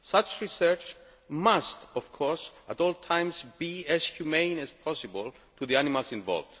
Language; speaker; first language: English; non-native, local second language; Greek